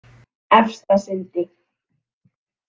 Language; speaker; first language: Icelandic; native; Icelandic